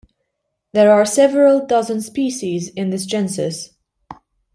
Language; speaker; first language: English; non-native, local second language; Maltese